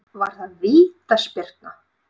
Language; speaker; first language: Icelandic; non-native, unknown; Russian